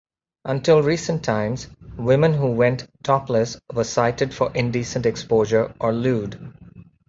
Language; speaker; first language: English; native; English